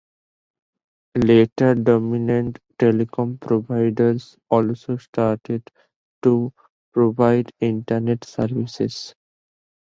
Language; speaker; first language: English; non-native, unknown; Bangla